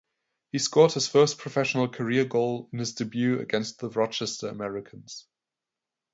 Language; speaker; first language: English; non-native, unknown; German